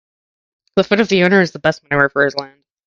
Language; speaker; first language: English; native; English